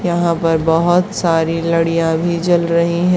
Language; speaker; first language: Hindi; native; Hindi